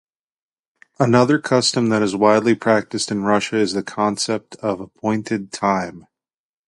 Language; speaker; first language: English; native; English